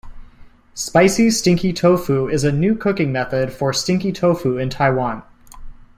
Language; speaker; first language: English; native; English